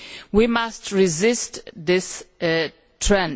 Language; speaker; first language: English; non-native, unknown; Polish